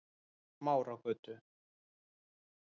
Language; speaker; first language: Icelandic; native; Icelandic